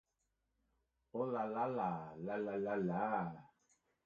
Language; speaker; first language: English; native; English